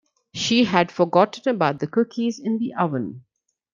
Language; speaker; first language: English; non-native, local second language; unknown